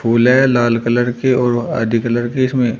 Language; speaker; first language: Hindi; native; Hindi